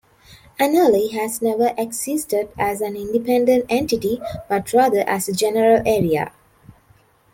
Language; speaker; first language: English; non-native, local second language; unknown